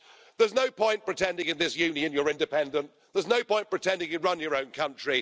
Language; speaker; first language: English; native; English